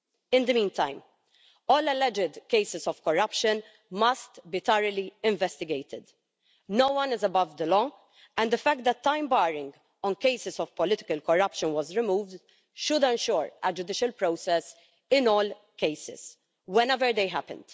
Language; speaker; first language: English; non-native, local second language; Maltese